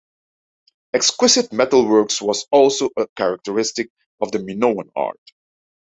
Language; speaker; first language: English; non-native, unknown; Dutch